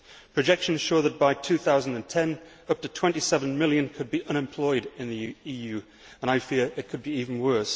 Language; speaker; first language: English; native; English